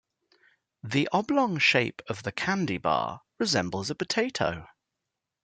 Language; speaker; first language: English; native; English